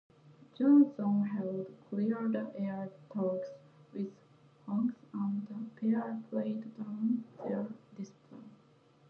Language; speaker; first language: English; non-native, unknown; Japanese